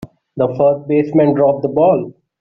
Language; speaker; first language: English; non-native, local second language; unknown